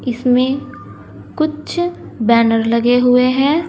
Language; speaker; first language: Hindi; native; Hindi